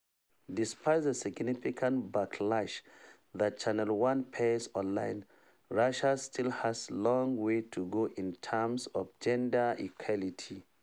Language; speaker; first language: English; non-native, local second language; Hausa